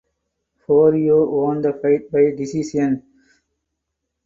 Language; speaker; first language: English; non-native, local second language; Tamil